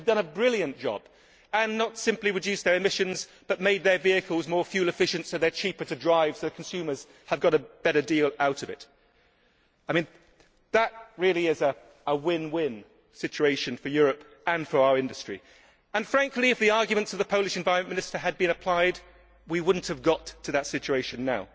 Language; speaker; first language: English; native; English